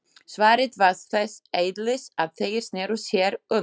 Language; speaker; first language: Icelandic; non-native, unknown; Slovak